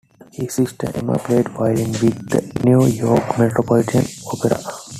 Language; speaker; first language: English; non-native, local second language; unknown